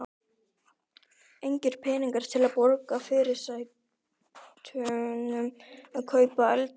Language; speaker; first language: Icelandic; native; Icelandic